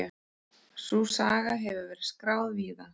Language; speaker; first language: Icelandic; native; Icelandic